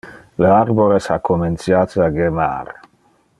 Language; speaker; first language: Interlingua; non-native, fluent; Dutch